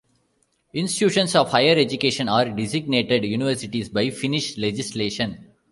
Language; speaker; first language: English; non-native, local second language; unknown